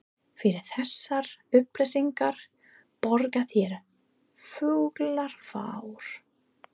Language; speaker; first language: Icelandic; non-native, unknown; English